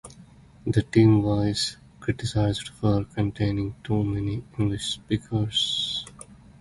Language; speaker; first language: English; non-native, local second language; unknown